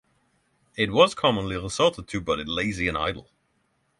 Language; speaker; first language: English; non-native, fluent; Norwegian